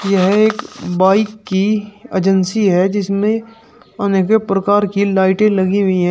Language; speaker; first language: Hindi; native; Hindi